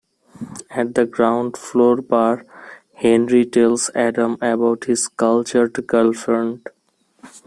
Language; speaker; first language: English; non-native, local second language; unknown